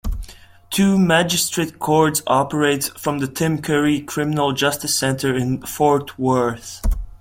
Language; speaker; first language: English; non-native, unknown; Latvian